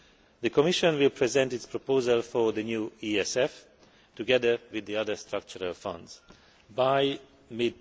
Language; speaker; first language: English; non-native, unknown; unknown